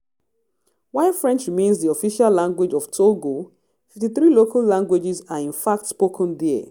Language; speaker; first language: English; non-native, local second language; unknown